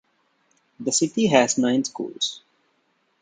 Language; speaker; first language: English; non-native, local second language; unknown